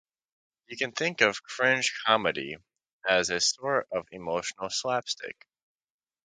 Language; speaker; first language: English; native; English